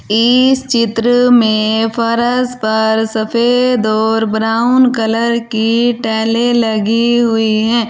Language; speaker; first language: Hindi; native; Hindi